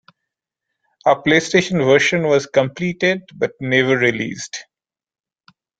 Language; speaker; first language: English; non-native, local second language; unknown